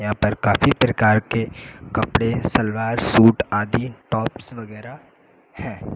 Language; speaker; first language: Hindi; native; Hindi